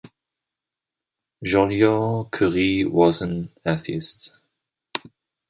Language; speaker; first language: English; non-native, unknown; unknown